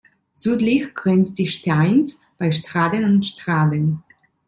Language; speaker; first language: German; non-native, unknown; Italian